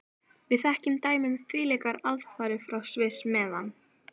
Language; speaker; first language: Icelandic; native; Icelandic